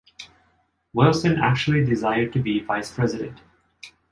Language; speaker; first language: English; non-native, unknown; Japanese